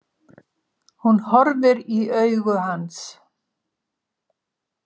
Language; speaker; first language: Icelandic; native; Icelandic